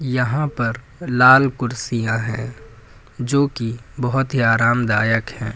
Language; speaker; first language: Hindi; native; Hindi